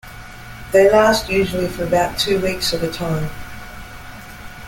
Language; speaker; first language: English; native; English